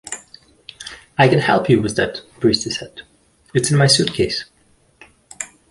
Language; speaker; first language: English; native; English